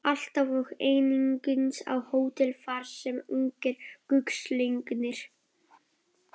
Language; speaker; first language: Icelandic; non-native, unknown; Polish